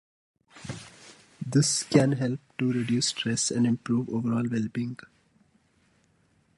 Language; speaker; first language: English; non-native, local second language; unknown